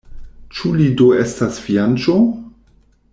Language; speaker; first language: Esperanto; non-native, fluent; German